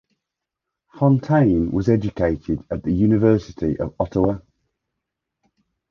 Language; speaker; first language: English; native; English